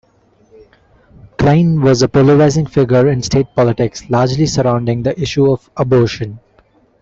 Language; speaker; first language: English; non-native, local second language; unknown